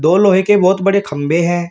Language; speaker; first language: Hindi; native; Hindi